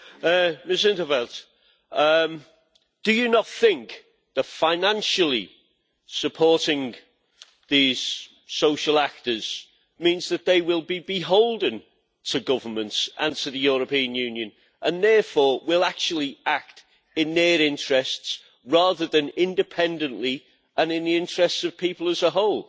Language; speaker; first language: English; native; English